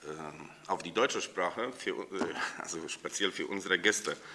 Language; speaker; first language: German; non-native, learner; Polish